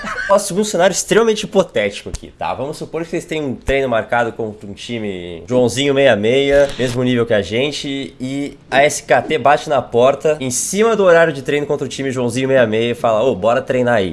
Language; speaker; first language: Portuguese; native; Portuguese